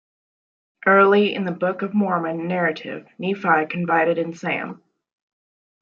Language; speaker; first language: English; native; English